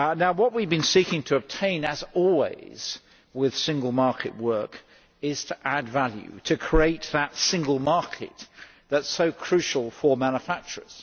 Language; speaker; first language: English; native; English